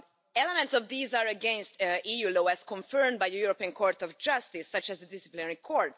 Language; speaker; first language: English; non-native, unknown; Hungarian